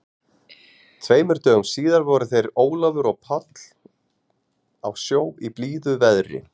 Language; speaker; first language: Icelandic; native; Icelandic